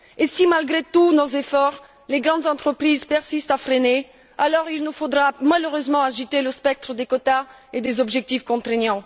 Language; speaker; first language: French; non-native, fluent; Bulgarian